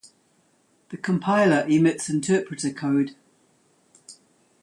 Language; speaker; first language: English; native; English